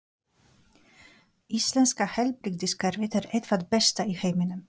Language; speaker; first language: Icelandic; non-native, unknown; Polish